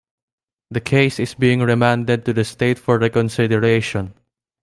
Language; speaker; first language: English; non-native, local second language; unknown